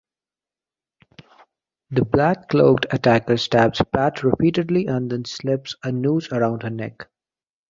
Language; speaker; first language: English; native; English